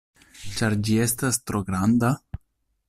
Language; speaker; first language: Esperanto; non-native, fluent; Italian